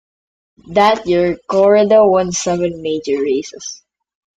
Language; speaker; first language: English; non-native, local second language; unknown